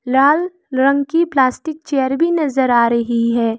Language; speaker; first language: Hindi; early bilingual, other home language; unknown